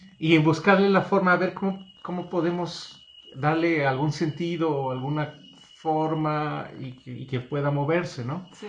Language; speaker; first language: Spanish; native; Spanish